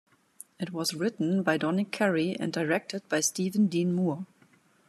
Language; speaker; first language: English; non-native, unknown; German